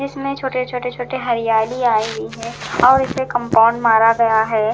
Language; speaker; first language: Hindi; non-native, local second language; Punjabi